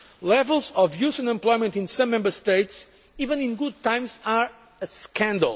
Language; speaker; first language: English; non-native, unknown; Portuguese